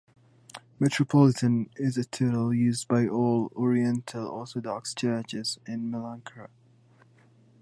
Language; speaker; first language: English; native; English